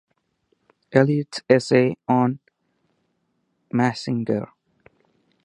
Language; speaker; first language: English; non-native, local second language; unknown